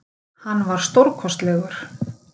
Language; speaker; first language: Icelandic; native; Icelandic